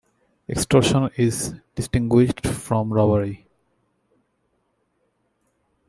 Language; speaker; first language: English; native; English